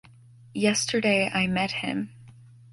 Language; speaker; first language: English; native; English